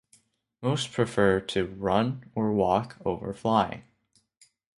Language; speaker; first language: English; non-native, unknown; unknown